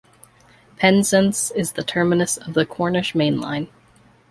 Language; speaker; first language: English; native; English